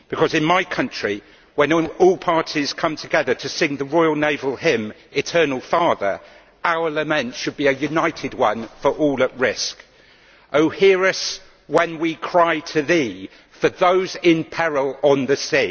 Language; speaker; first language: English; native; English